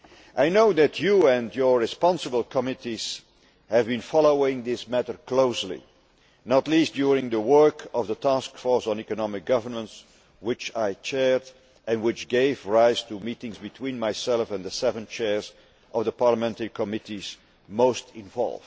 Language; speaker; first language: English; non-native, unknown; Dutch